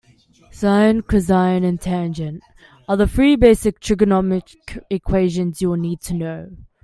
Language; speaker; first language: English; native; English